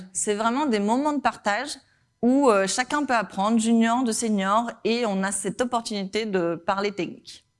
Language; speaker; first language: French; non-native, fluent; Spanish